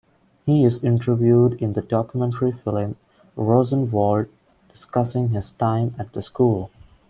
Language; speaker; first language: English; non-native, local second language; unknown